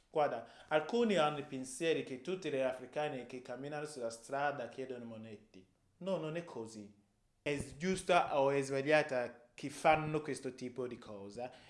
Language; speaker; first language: Italian; non-native, fluent; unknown